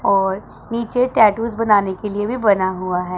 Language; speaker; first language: Hindi; non-native, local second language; Punjabi